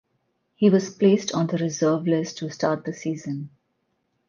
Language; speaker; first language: English; non-native, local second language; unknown